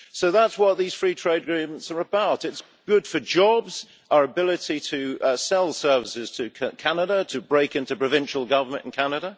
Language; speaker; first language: English; native; English